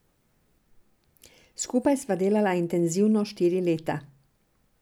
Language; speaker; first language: Slovenian; non-native, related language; Serbian